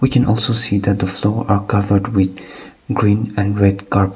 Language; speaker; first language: English; non-native, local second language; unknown